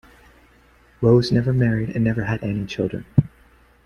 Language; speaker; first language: English; native; English